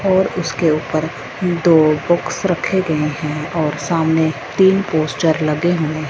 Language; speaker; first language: Hindi; non-native, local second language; Punjabi